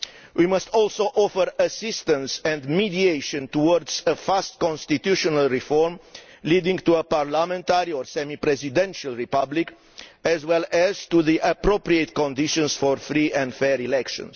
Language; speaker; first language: English; non-native, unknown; Romanian